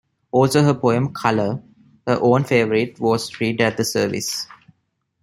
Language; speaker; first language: English; non-native, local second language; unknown